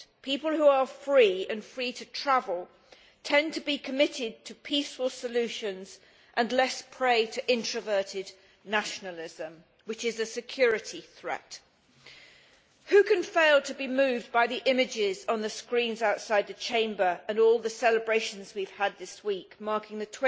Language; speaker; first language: English; native; English